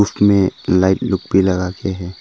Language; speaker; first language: Hindi; non-native, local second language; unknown